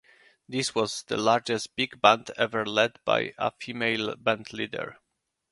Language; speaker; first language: English; non-native, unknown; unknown